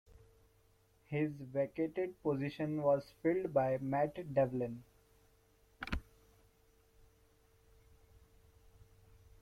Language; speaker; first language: English; non-native, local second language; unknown